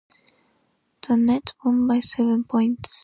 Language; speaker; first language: English; non-native, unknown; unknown